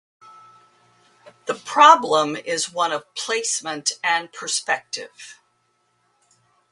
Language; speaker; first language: English; native; English